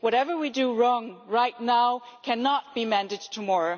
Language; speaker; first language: English; non-native, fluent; German